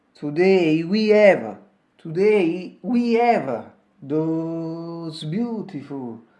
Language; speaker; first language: English; non-native, fluent; Italian